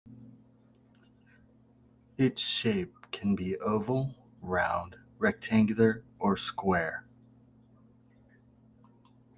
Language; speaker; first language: English; native; English